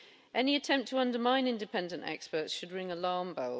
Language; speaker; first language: English; native; English